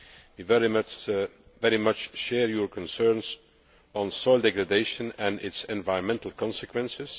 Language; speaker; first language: English; non-native, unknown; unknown